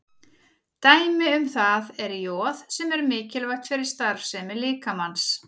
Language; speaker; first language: Icelandic; native; Icelandic